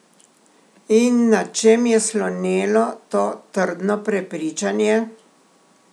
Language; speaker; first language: Slovenian; native; Slovenian